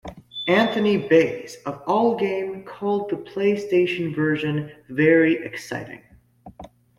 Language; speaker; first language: English; native; English